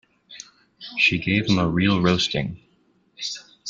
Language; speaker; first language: English; native; English